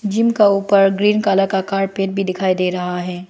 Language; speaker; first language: Hindi; non-native, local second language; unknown